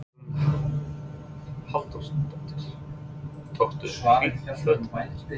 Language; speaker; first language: Icelandic; non-native, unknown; English